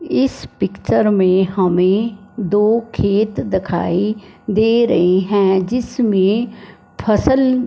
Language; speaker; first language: Hindi; non-native, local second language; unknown